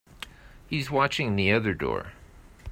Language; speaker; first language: English; native; English